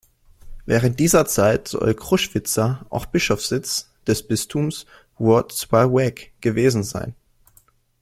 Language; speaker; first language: German; native; German